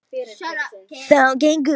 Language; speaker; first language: Icelandic; non-native, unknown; Polish